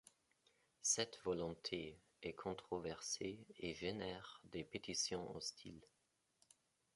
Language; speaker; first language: French; non-native, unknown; German